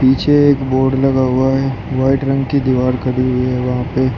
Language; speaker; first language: Hindi; native; Hindi